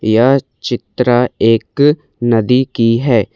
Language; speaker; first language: Hindi; non-native, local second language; Assamese